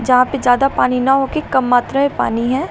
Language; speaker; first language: Hindi; native; Hindi